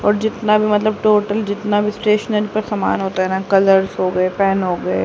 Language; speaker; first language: Hindi; native; Hindi